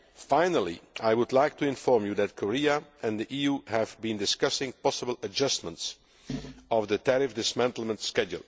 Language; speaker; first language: English; non-native, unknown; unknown